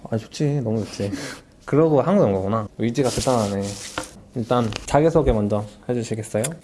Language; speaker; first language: Korean; native; Korean